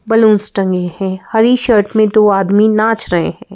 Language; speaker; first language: Hindi; native; Hindi